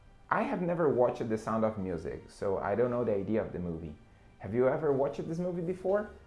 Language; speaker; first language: English; non-native, fluent; Portuguese